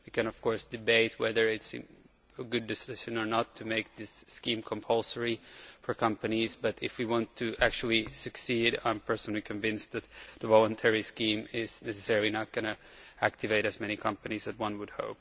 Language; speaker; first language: English; non-native, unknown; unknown